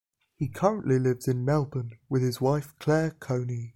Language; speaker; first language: English; native; English